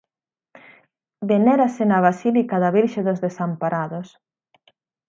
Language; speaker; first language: Galician; native; Galician